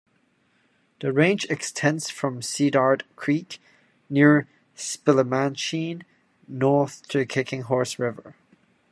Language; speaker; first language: English; non-native, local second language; Cantonese